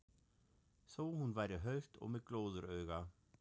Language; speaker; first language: Icelandic; non-native, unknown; German